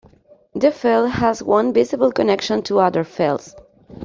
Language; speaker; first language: English; non-native, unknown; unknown